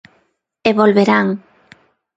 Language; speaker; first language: Galician; non-native, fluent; Spanish